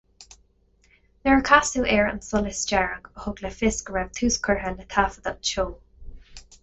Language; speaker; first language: Irish; non-native, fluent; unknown